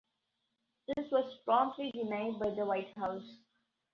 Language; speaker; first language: English; non-native, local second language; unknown